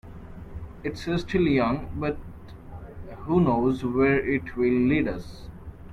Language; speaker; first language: English; non-native, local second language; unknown